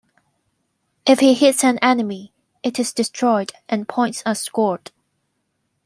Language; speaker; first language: English; non-native, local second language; Cantonese